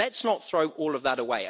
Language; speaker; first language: English; native; English